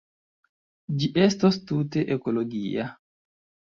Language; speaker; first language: Esperanto; non-native, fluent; Chinese